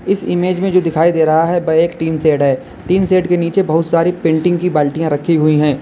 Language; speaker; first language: Hindi; native; Hindi